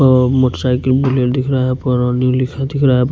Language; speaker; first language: Hindi; non-native, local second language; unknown